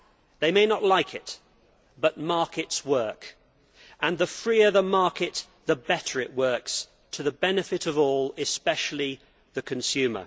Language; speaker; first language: English; native; English